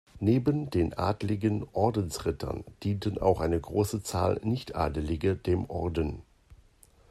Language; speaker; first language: German; native; German